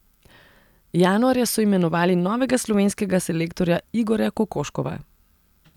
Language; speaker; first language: Slovenian; non-native, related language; Serbian